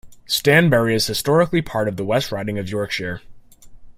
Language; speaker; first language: English; native; English